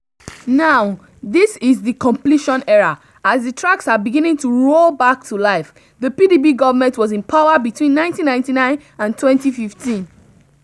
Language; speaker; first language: English; non-native, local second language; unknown